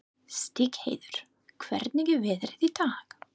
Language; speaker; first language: Icelandic; non-native, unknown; English